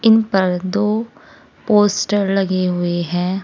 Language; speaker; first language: Hindi; native; Hindi